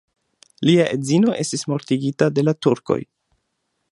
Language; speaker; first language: Esperanto; non-native, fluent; German